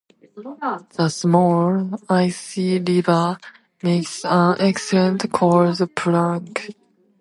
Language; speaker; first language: English; non-native, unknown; Tatar